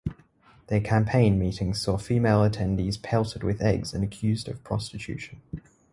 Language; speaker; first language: English; native; English